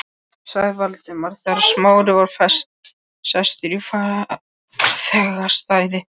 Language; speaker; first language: Icelandic; non-native, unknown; Polish